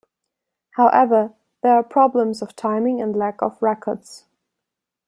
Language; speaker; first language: English; non-native, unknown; German